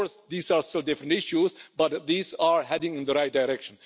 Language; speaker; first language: English; non-native, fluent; Czech